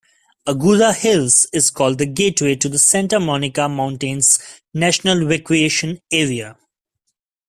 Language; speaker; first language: English; non-native, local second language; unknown